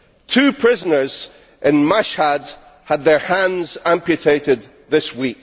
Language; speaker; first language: English; native; English